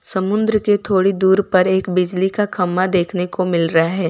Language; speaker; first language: Hindi; non-native, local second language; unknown